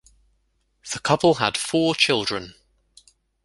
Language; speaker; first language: English; native; English